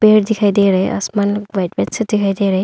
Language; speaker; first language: Hindi; non-native, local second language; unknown